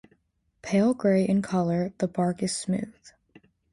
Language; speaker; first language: English; native; English